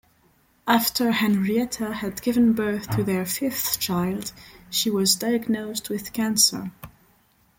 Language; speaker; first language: English; non-native, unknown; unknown